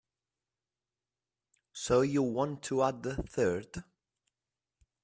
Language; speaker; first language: English; non-native, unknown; Italian